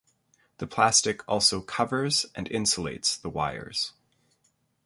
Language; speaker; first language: English; native; English